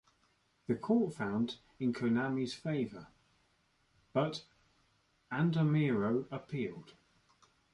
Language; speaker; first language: English; native; English